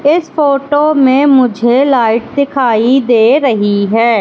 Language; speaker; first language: Hindi; native; Hindi